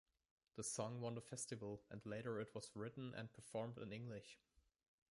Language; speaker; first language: English; non-native, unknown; German